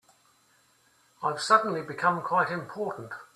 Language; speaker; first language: English; native; English